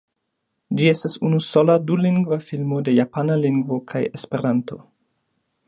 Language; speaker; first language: Esperanto; non-native, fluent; German